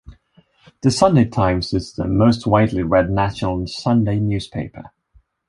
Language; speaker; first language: English; non-native, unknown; Swedish